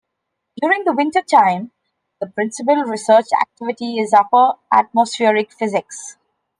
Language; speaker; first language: English; non-native, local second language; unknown